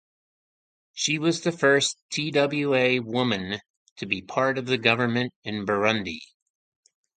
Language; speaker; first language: English; native; English